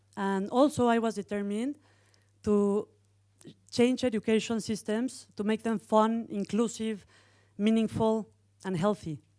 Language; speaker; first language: English; non-native, fluent; Spanish